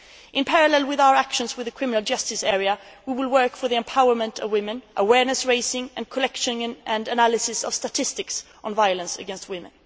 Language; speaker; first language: English; non-native, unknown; Swedish